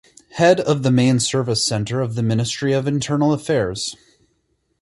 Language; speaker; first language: English; native; English